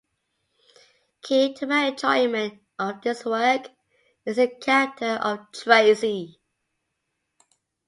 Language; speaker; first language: English; native; English